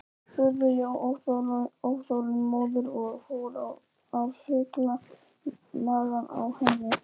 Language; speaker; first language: Icelandic; non-native, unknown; Polish